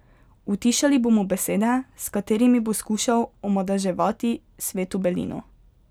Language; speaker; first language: Slovenian; native; Slovenian